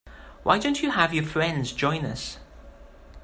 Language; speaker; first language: English; native; English